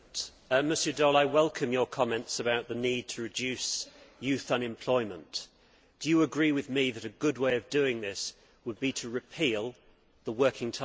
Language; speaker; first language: English; native; English